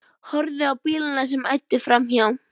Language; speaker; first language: Icelandic; native; Icelandic